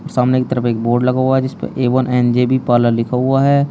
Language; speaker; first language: Hindi; native; Hindi